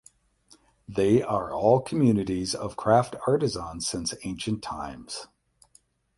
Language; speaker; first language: English; native; English